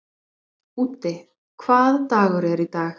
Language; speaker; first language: Icelandic; non-native, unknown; English